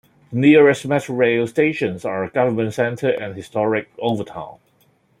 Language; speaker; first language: English; non-native, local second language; Cantonese